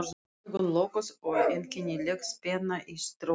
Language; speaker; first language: Icelandic; non-native, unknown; Russian